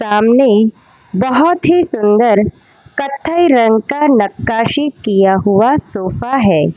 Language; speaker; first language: Hindi; non-native, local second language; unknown